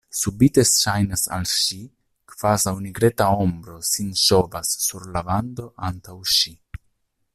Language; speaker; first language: Esperanto; non-native, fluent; Italian